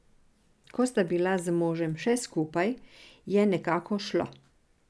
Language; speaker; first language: Slovenian; non-native, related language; Serbian